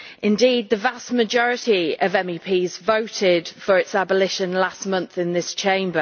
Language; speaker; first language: English; native; English